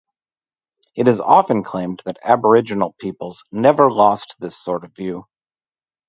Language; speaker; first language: English; native; English